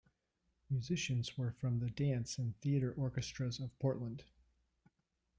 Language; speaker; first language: English; native; English